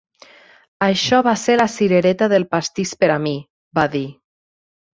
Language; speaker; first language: Catalan; native; Catalan